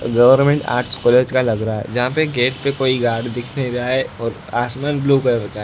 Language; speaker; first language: Hindi; non-native, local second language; Gujarati